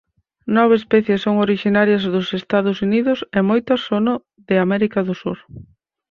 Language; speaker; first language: Galician; native; Galician